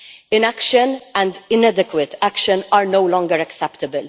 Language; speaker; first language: English; non-native, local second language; Maltese